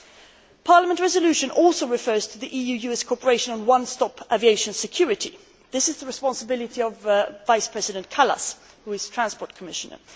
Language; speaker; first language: English; non-native, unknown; Swedish